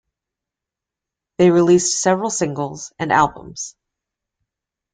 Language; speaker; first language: English; native; English